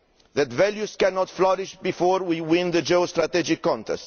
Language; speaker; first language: English; non-native, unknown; Romanian